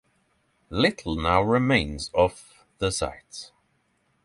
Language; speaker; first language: English; non-native, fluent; Norwegian